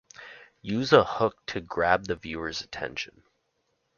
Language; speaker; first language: English; native; English